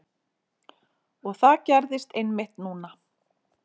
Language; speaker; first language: Icelandic; native; Icelandic